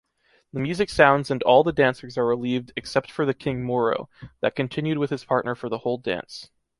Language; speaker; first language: English; native; English